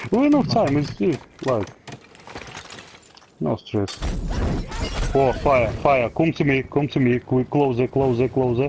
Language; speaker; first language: English; non-native, learner; Russian